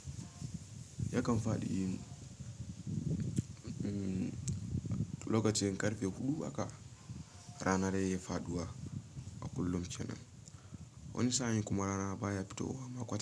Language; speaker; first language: Hausa; native; Hausa